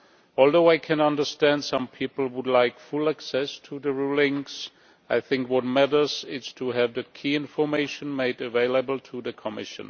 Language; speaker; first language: English; non-native, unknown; Czech